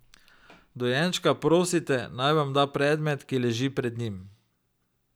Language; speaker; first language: Slovenian; native; Slovenian